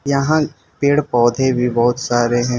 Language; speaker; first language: Hindi; non-native, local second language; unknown